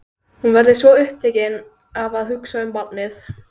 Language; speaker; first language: Icelandic; native; Icelandic